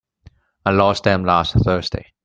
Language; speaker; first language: English; non-native, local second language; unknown